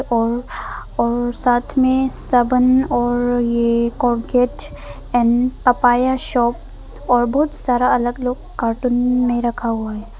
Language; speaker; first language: Hindi; early bilingual, other home language; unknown